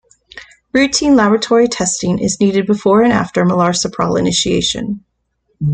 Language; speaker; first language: English; native; English